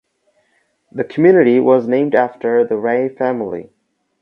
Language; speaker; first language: English; non-native, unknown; Bangla